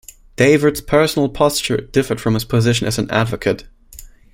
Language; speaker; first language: English; non-native, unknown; German